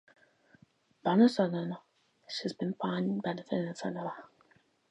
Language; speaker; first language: English; native; English